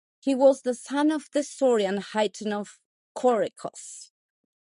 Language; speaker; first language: English; non-native, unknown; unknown